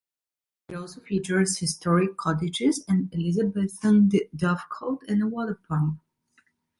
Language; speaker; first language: English; non-native, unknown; Italian